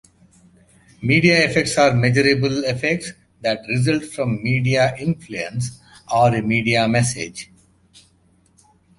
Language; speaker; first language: English; non-native, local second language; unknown